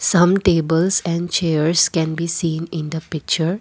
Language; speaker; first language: English; non-native, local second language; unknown